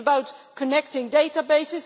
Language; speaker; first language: English; non-native, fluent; Dutch